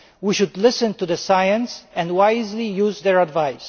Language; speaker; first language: English; non-native, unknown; Polish